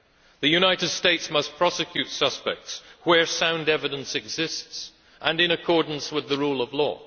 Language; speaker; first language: English; native; English